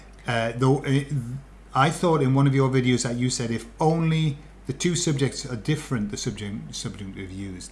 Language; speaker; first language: English; native; English